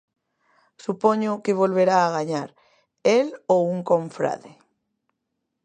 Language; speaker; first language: Galician; native; Galician